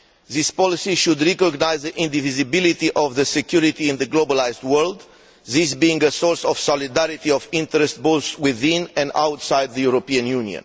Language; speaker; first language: English; non-native, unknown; Romanian